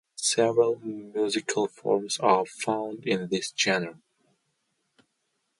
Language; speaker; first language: English; non-native, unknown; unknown